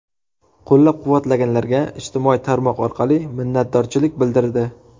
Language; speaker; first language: Uzbek; native; Uzbek